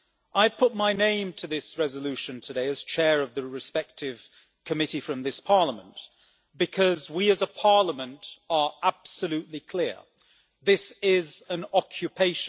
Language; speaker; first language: English; native; English